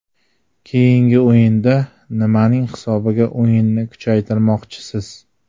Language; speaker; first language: Uzbek; native; Uzbek